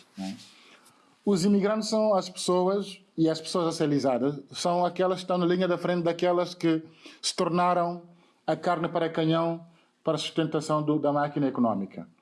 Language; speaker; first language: Portuguese; non-native, fluent; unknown